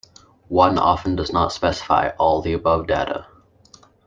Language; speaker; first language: English; native; English